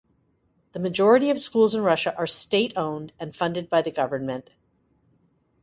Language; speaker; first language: English; native; English